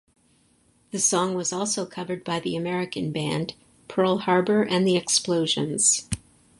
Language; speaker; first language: English; native; English